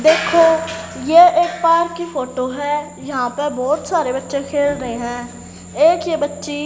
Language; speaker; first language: Hindi; native; Hindi